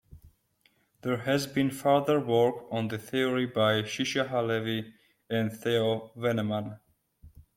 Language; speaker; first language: English; non-native, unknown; Georgian